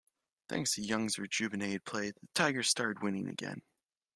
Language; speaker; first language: English; native; English